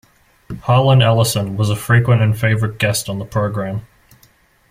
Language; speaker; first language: English; native; English